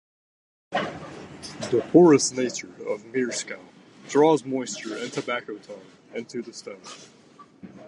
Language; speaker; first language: English; native; English